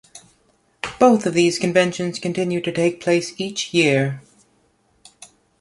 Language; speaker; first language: English; native; English